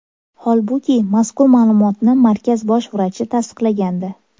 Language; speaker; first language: Uzbek; native; Uzbek